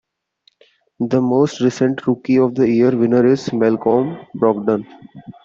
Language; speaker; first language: English; non-native, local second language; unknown